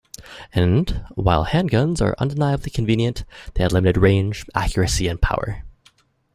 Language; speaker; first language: English; native; English